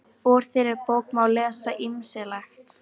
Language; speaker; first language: Icelandic; non-native, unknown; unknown